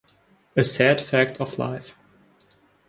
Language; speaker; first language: English; non-native, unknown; German